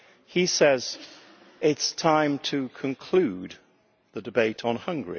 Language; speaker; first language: English; native; English